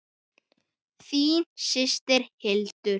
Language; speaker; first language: Icelandic; native; Icelandic